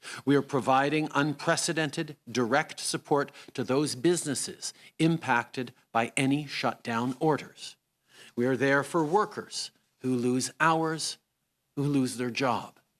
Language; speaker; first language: English; native; English